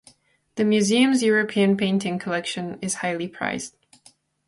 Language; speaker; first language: English; non-native, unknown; Czech